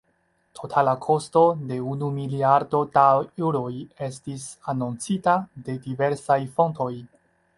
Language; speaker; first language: Esperanto; non-native, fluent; Chinese